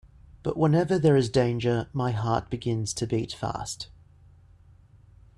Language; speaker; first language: English; native; English